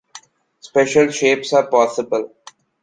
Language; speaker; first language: English; non-native, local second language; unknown